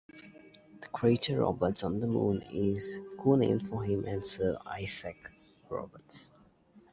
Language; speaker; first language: English; native; English